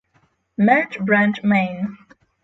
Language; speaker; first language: English; non-native, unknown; Polish